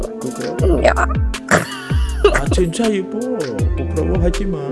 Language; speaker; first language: Korean; non-native, learner; Indonesian